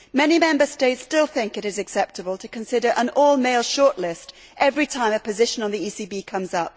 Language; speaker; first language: English; native; English